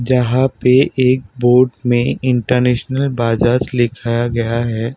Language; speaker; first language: Hindi; non-native, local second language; Assamese